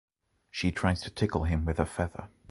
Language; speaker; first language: English; native; English